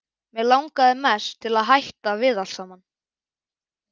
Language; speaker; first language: Icelandic; native; Icelandic